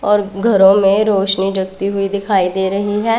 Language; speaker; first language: Hindi; non-native, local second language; Punjabi